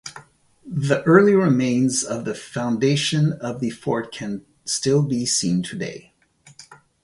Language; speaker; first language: English; native; English